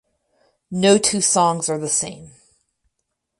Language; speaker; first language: English; native; English